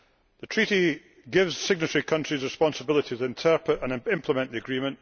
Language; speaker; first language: English; native; English